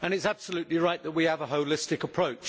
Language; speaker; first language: English; native; English